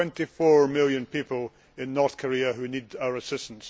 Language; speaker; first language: English; native; English